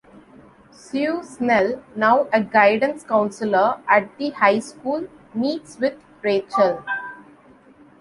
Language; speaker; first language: English; non-native, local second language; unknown